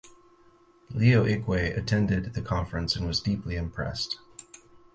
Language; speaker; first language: English; native; English